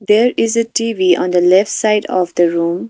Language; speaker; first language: English; non-native, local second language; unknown